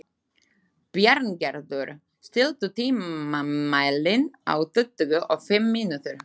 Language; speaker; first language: Icelandic; non-native, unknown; Slovak